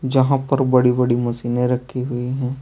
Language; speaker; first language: Hindi; native; Hindi